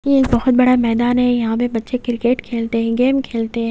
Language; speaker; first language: Hindi; native; Hindi